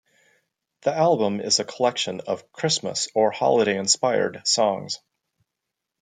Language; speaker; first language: English; native; English